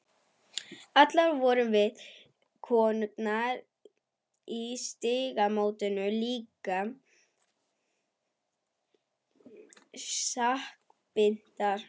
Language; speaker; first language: Icelandic; non-native, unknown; German